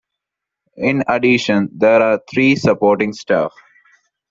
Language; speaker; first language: English; non-native, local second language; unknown